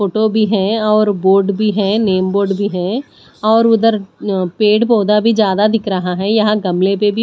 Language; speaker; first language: Hindi; non-native, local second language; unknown